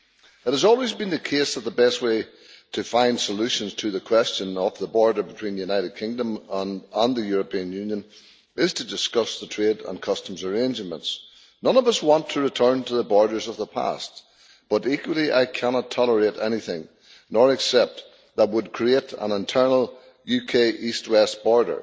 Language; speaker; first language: English; native; English